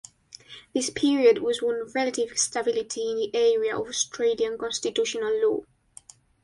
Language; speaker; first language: English; non-native, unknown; Spanish